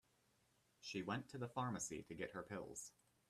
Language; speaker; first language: English; native; English